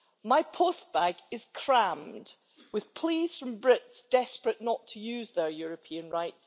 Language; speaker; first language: English; native; English